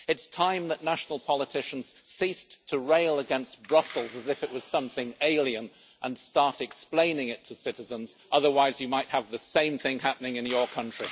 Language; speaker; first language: English; native; English